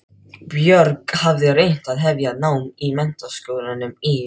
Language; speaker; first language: Icelandic; non-native, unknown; Filipino